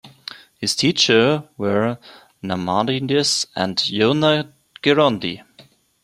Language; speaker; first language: English; non-native, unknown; German